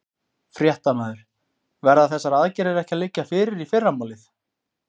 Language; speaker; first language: Icelandic; native; Icelandic